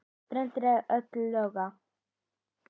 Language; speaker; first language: Icelandic; native; Icelandic